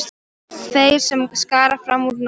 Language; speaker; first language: Icelandic; non-native, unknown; Polish